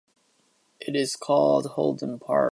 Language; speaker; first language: English; native; English